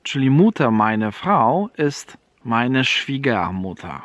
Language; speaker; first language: German; non-native, fluent; Polish